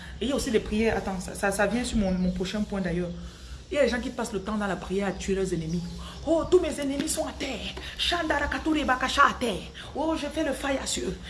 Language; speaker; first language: French; non-native, local second language; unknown